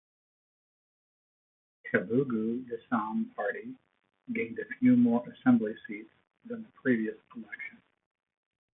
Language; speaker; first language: English; native; English